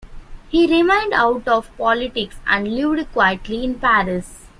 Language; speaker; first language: English; non-native, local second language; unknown